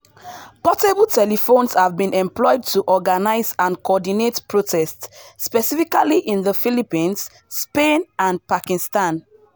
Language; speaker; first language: English; non-native, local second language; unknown